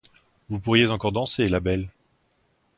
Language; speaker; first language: French; native; French